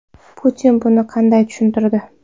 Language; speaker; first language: Uzbek; non-native, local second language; Kara-Kalpak